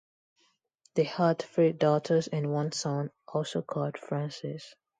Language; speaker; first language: English; non-native, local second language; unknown